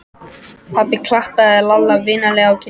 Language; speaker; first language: Icelandic; non-native, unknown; French